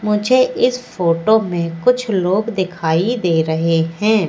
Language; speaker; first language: Hindi; native; Hindi